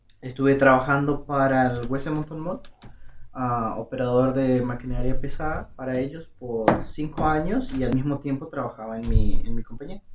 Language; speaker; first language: Spanish; native; Spanish